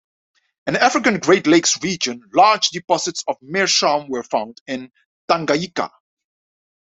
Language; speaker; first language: English; non-native, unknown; Dutch